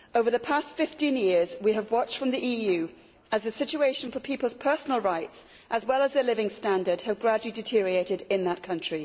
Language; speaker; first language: English; native; English